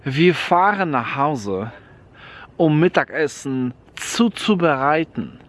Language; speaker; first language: German; non-native, fluent; Polish